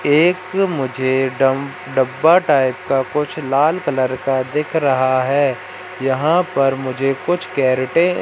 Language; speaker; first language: Hindi; native; Hindi